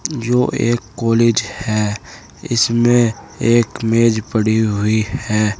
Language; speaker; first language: Hindi; native; Hindi